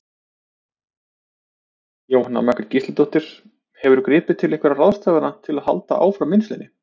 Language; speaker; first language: Icelandic; native; Icelandic